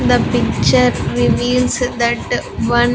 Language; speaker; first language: English; non-native, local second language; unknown